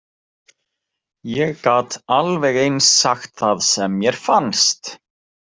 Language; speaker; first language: Icelandic; native; Icelandic